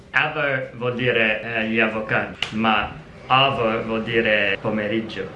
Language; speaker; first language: Italian; non-native, fluent; English